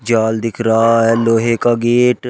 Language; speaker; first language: Hindi; native; Hindi